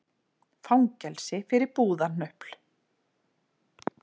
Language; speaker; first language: Icelandic; native; Icelandic